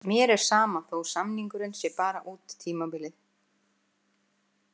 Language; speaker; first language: Icelandic; native; Icelandic